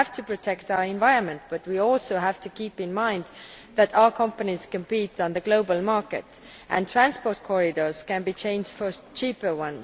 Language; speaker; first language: English; non-native, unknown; Estonian